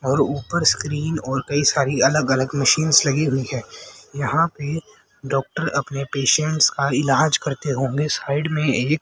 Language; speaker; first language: Hindi; native; Hindi